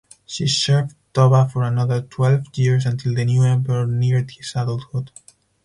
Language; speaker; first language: English; non-native, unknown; Spanish